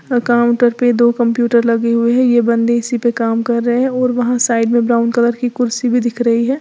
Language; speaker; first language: Hindi; native; Hindi